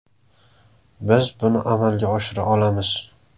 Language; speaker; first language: Uzbek; native; Uzbek